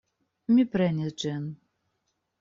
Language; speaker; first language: Esperanto; non-native, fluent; Russian